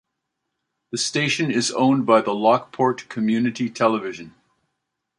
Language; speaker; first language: English; native; English